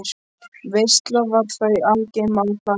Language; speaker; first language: Icelandic; non-native, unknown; Polish